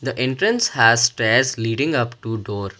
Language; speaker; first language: English; non-native, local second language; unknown